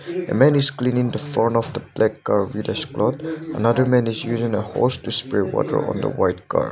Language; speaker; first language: English; non-native, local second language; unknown